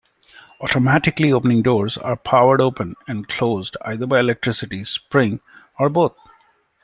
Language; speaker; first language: English; non-native, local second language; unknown